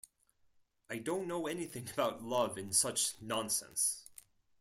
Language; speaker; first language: English; non-native, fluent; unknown